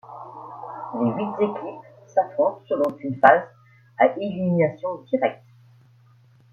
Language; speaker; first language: French; native; French